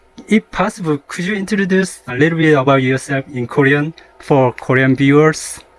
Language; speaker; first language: English; non-native, learner; Korean